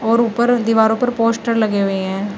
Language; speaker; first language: Hindi; native; Hindi